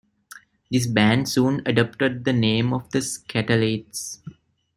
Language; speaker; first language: English; non-native, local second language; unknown